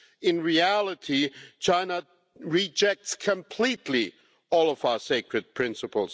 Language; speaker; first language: English; non-native, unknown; German